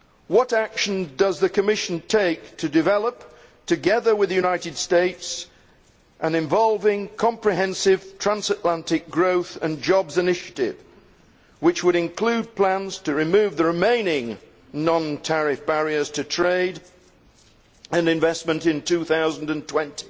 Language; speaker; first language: English; native; English